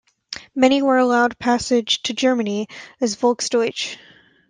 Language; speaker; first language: English; native; English